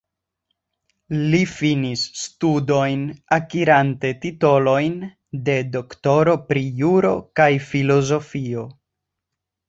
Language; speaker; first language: Esperanto; non-native, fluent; Spanish